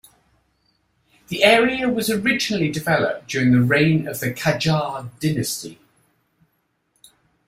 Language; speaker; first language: English; native; English